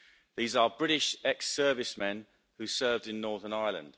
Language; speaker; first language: English; native; English